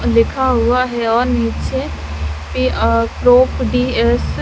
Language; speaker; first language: Hindi; native; Hindi